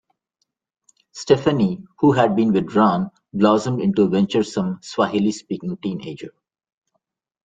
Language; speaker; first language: English; non-native, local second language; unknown